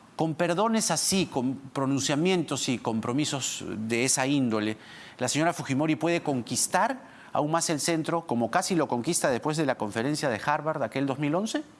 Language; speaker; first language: Spanish; native; Spanish